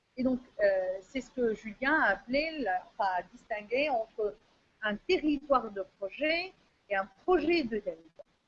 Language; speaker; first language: French; non-native, local second language; Arabic